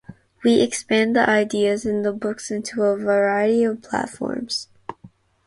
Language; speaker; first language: English; non-native, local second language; Filipino